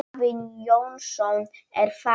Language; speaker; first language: Icelandic; non-native, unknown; Polish